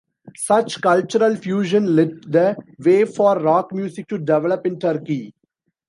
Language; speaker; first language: English; non-native, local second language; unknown